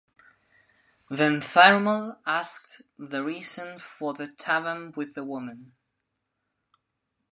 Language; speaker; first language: English; non-native, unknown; Spanish